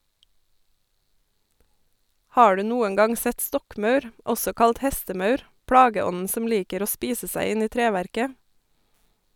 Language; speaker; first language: Norwegian; native; Norwegian